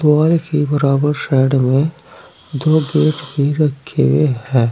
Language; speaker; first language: Hindi; native; Hindi